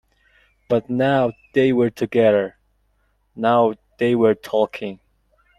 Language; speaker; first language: English; non-native, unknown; Mongolian